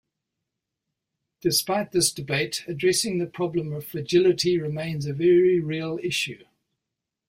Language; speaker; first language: English; native; English